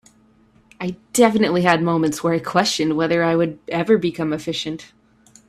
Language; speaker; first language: English; native; English